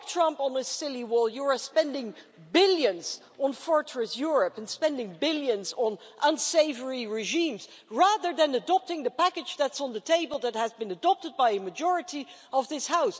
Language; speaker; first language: English; non-native, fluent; Dutch